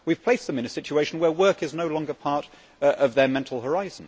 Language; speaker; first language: English; native; English